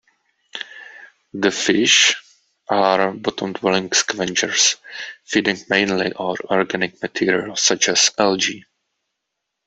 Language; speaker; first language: English; non-native, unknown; Czech